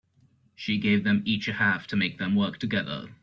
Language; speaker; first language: English; native; English